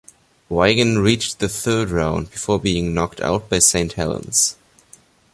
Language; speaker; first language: English; non-native, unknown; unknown